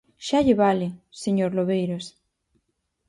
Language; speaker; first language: Galician; native; Galician